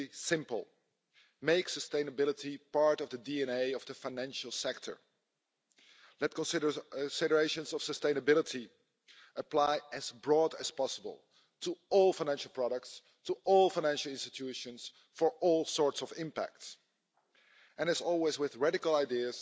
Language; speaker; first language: English; non-native, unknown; Dutch